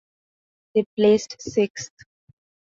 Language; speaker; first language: English; non-native, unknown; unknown